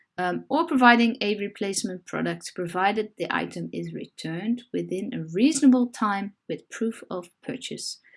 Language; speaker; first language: English; non-native, fluent; Dutch